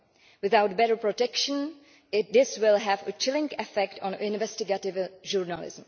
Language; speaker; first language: English; non-native, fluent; Czech